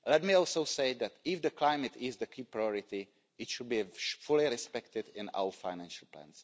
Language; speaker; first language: English; non-native, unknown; Czech